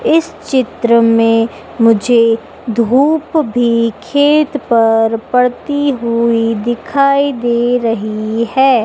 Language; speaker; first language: Hindi; native; Hindi